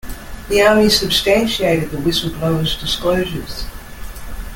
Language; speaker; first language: English; native; English